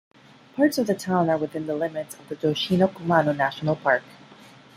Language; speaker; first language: English; non-native, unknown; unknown